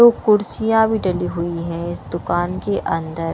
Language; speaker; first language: Hindi; non-native, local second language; Punjabi